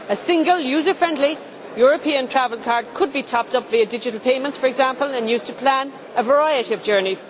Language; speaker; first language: English; native; English